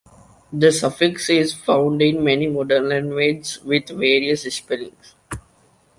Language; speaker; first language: English; non-native, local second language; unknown